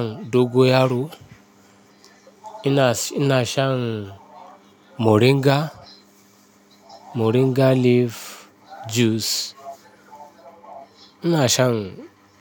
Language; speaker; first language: Hausa; non-native, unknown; Yoruba